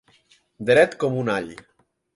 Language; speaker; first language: Catalan; native; Catalan